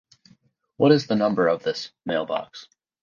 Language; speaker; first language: English; native; English